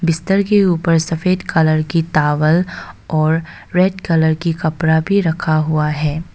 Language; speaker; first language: Hindi; non-native, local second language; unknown